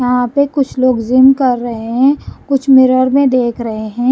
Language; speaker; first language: Hindi; non-native, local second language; Punjabi